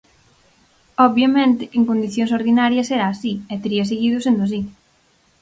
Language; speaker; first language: Galician; native; Galician